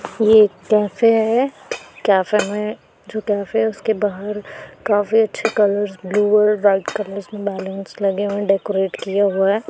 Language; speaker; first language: Hindi; non-native, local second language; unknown